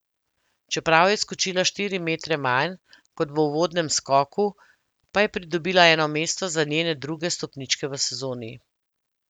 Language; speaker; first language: Slovenian; native; Slovenian